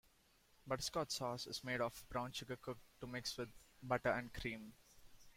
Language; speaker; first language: English; non-native, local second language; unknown